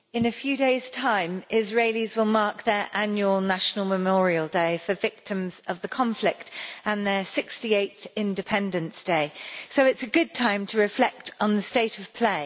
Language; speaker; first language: English; native; English